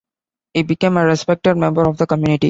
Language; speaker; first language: English; non-native, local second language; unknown